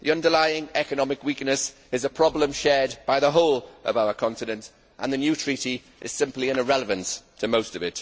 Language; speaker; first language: English; native; English